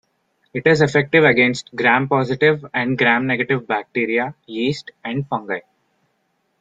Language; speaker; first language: English; non-native, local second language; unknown